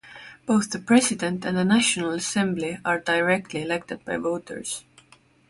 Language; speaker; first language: English; non-native, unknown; Estonian